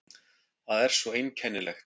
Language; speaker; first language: Icelandic; native; Icelandic